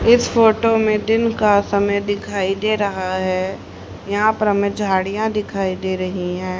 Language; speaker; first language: Hindi; native; Hindi